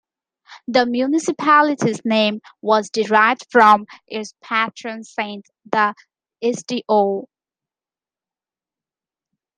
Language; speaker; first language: English; native; English